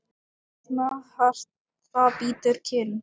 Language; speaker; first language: Icelandic; non-native, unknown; Thai